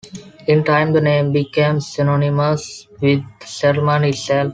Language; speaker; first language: English; non-native, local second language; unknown